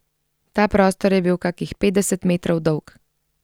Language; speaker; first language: Slovenian; native; Slovenian